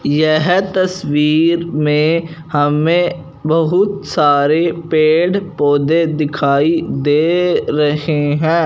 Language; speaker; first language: Hindi; non-native, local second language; Punjabi